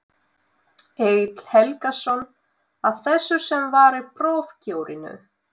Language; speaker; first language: Icelandic; non-native, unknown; Russian